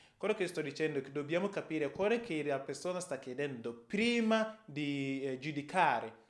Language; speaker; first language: Italian; non-native, fluent; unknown